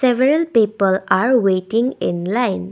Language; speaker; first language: English; non-native, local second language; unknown